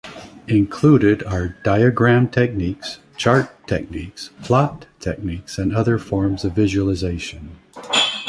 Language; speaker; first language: English; native; English